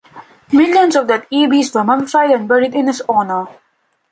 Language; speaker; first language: English; non-native, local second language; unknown